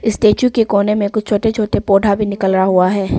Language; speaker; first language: Hindi; non-native, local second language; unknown